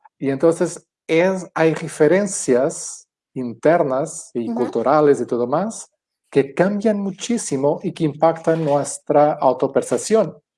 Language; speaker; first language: Spanish; non-native, related language; Portuguese